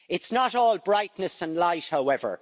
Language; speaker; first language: English; native; English